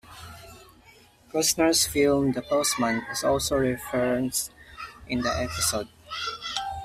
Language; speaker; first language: English; non-native, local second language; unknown